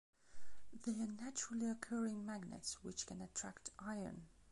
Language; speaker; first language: English; non-native, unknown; Belarusian